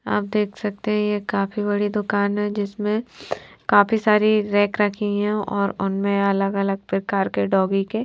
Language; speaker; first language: Hindi; non-native, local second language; Punjabi